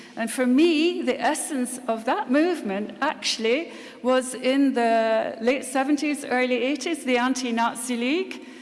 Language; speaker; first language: English; native; English